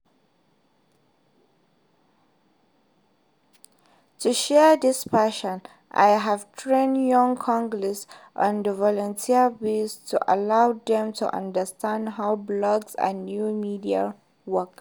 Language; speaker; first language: English; non-native, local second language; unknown